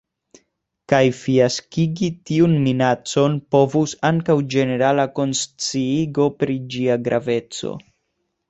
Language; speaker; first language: Esperanto; non-native, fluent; Spanish